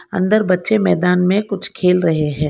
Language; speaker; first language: Hindi; non-native, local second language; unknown